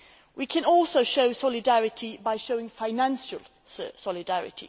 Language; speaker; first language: English; non-native, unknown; Swedish